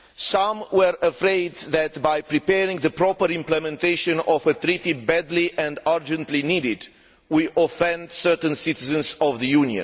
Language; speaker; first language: English; non-native, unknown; Romanian